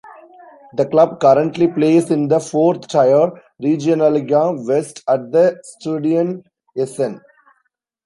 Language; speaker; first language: English; non-native, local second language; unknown